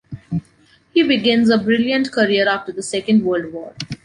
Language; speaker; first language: English; non-native, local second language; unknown